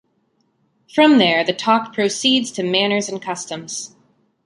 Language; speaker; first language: English; native; English